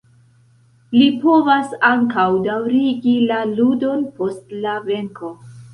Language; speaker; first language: Esperanto; non-native, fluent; Central Kurdish